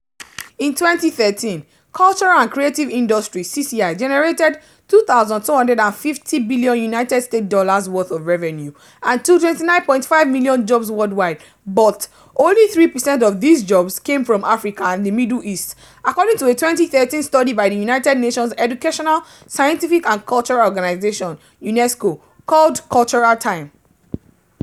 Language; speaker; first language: English; non-native, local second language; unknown